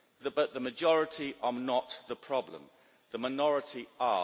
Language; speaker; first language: English; native; English